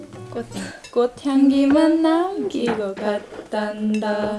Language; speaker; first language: Korean; early bilingual, other home language; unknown